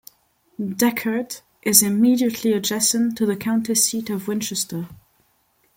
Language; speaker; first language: English; non-native, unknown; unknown